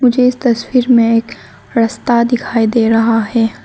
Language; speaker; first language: Hindi; non-native, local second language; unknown